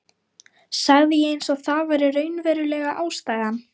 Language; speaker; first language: Icelandic; non-native, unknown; Lithuanian